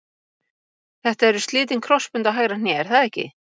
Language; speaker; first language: Icelandic; native; Icelandic